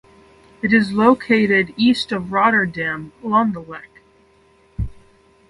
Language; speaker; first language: English; native; English